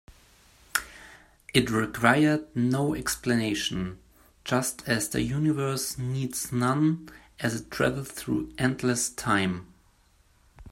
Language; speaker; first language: English; native; English